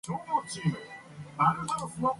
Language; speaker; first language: English; non-native, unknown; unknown